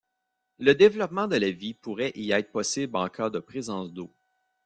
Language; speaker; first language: French; native; French